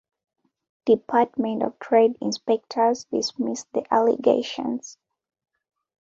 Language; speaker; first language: English; non-native, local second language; Ganda